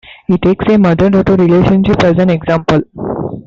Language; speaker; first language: English; non-native, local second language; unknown